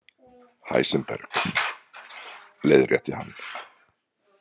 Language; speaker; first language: Icelandic; native; Icelandic